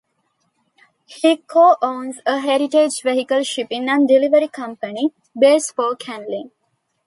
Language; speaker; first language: English; non-native, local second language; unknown